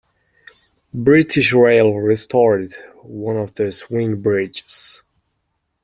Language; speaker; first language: English; non-native, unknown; Mongolian